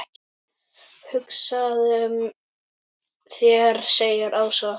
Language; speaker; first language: Icelandic; native; Icelandic